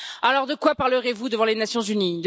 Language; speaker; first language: French; native; French